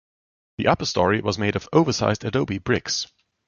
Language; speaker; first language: English; non-native, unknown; German